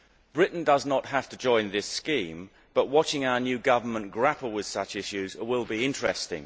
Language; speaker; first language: English; native; English